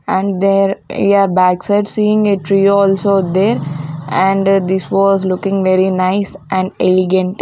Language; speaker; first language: English; non-native, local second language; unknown